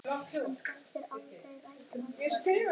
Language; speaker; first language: Icelandic; native; Icelandic